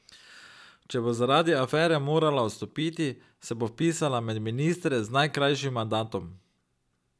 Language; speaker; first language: Slovenian; native; Slovenian